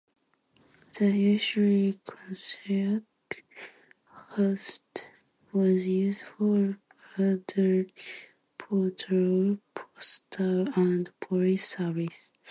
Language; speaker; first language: English; non-native, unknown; Japanese